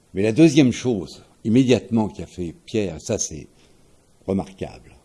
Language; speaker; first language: French; native; French